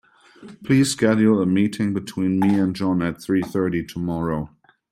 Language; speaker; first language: English; non-native, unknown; German